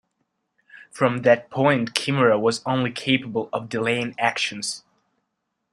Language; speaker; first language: English; native; English